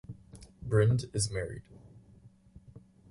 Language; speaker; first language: English; native; English